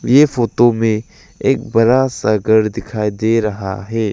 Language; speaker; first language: Hindi; non-native, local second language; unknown